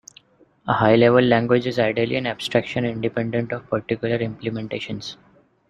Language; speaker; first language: English; non-native, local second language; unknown